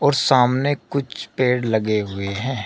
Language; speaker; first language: Hindi; native; Hindi